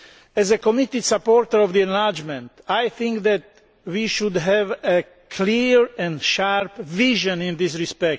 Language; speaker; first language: English; non-native, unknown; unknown